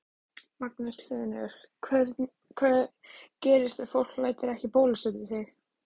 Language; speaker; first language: Icelandic; native; Icelandic